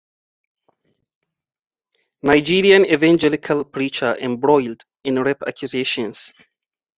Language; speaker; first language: English; non-native, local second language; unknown